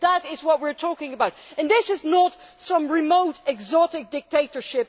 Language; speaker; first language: English; non-native, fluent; Dutch